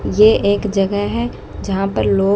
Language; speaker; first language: Hindi; native; Hindi